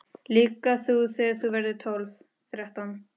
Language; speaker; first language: Icelandic; non-native, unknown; Spanish